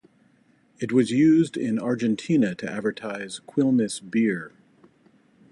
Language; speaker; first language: English; native; English